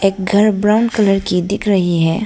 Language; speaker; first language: Hindi; non-native, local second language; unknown